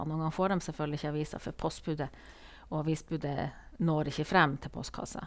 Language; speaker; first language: Norwegian; native; Norwegian